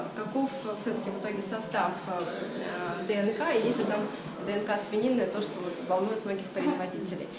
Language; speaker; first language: Russian; native; Russian